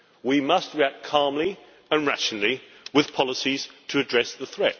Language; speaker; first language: English; native; English